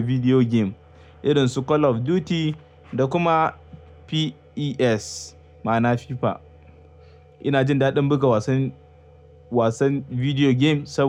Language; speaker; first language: Hausa; native; Hausa